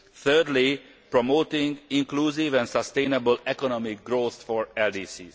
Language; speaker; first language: English; non-native, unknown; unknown